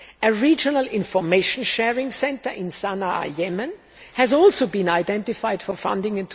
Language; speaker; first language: English; non-native, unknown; German